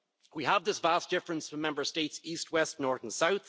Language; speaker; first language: English; native; English